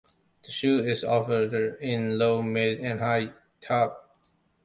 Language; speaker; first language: English; non-native, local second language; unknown